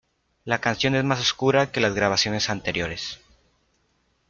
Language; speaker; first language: Spanish; native; Spanish